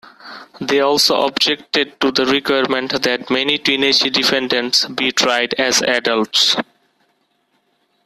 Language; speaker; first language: English; non-native, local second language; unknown